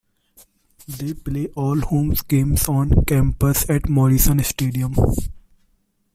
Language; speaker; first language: English; non-native, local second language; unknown